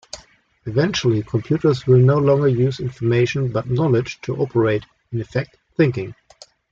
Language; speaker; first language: English; non-native, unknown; German